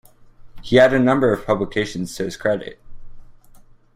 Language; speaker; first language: English; native; English